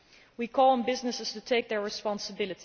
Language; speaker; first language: English; non-native, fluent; Dutch